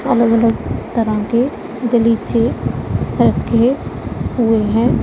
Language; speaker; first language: Hindi; non-native, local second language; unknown